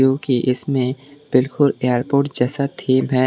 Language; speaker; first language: Hindi; non-native, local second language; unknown